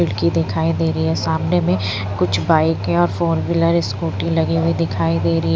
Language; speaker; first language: Hindi; non-native, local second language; Punjabi